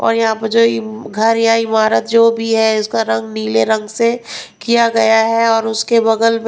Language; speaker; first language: Hindi; non-native, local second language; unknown